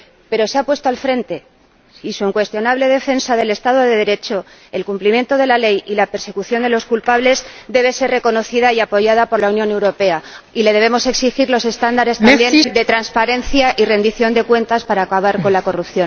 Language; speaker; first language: Spanish; native; Spanish